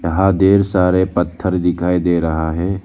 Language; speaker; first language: Hindi; non-native, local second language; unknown